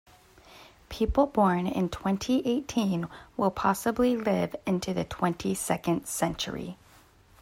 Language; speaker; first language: English; native; English